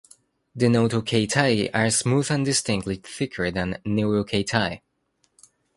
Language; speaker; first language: English; non-native, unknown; Spanish